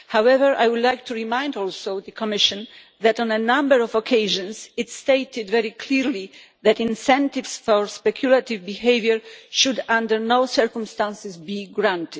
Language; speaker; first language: English; non-native, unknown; Polish